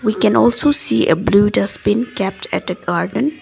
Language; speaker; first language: English; non-native, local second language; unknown